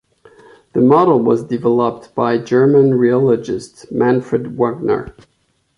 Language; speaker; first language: English; non-native, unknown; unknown